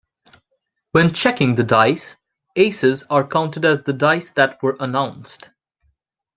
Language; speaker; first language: English; native; English